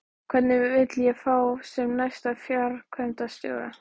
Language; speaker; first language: Icelandic; native; Icelandic